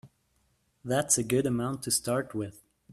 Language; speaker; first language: English; native; English